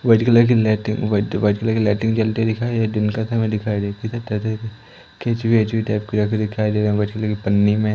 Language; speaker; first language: Hindi; native; Hindi